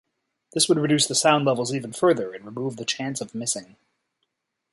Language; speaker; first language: English; native; English